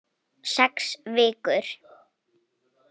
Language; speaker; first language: Icelandic; non-native, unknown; Polish